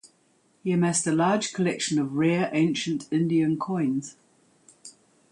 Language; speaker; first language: English; native; English